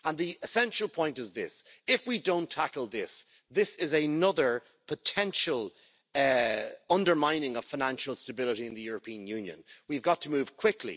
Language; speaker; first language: English; native; English